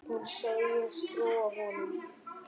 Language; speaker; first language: Icelandic; native; Icelandic